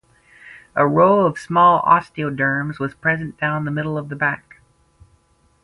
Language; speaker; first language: English; native; English